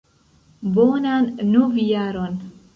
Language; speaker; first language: Esperanto; non-native, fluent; Central Kurdish